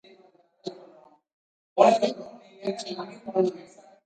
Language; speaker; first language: English; non-native, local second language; Tamil